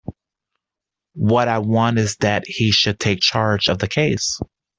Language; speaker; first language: English; native; English